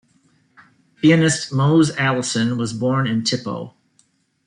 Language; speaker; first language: English; native; English